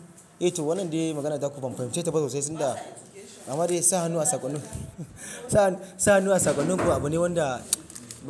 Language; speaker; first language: Hausa; non-native, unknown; Yoruba